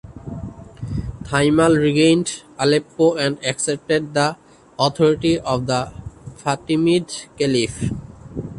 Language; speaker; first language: English; non-native, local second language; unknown